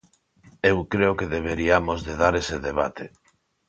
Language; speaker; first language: Galician; non-native, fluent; Spanish